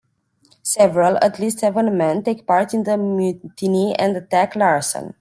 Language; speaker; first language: English; non-native, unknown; Romanian